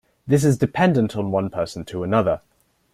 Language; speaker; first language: English; native; English